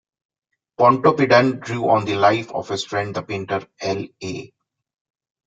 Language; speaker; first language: English; non-native, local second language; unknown